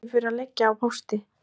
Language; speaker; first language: Icelandic; native; Icelandic